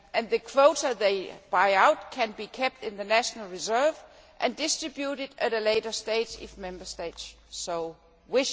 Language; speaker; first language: English; non-native, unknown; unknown